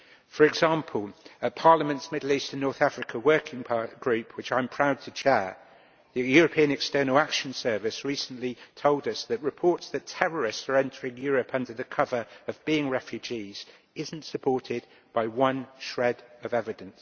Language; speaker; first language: English; native; English